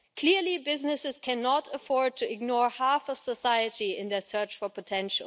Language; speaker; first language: English; non-native, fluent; German